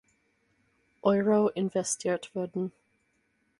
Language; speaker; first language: German; non-native, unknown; English